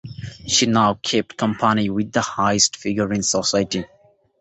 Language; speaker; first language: English; non-native, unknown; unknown